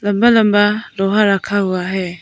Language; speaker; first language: Hindi; non-native, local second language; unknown